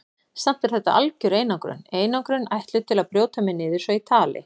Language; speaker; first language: Icelandic; native; Icelandic